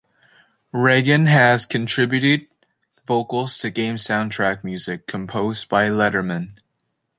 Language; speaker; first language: English; native; English